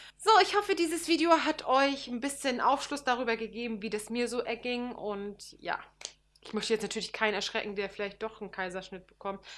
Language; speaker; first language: German; early bilingual, other home language; Turkish